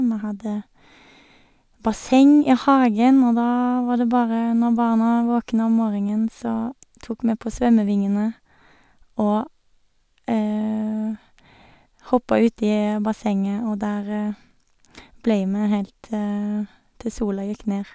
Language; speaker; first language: Norwegian; native; Norwegian